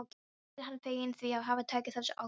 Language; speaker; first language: Icelandic; non-native, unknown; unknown